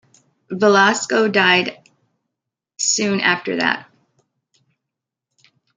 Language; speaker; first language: English; native; English